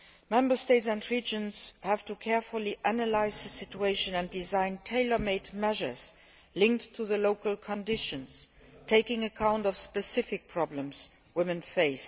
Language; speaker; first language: English; non-native, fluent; Luxembourgish